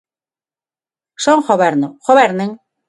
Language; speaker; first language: Galician; non-native, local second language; Spanish